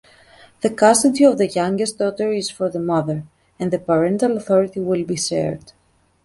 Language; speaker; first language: English; native; English